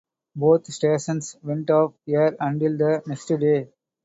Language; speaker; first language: English; non-native, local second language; Tamil